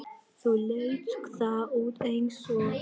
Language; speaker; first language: Icelandic; non-native, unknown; Vietnamese